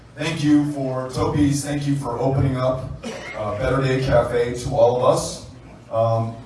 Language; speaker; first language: English; native; English